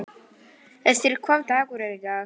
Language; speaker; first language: Icelandic; non-native, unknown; Polish